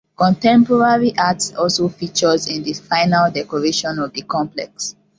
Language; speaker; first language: English; non-native, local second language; Hausa